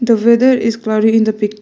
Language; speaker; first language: English; non-native, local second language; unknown